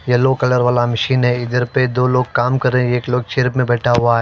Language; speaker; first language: Hindi; non-native, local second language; Punjabi